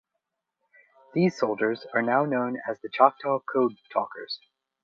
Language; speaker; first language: English; native; English